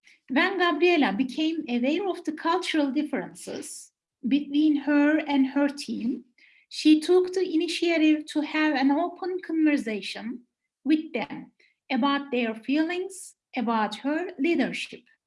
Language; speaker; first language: English; non-native, fluent; Turkish